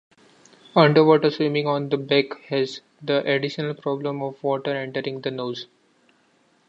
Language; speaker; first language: English; non-native, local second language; Marathi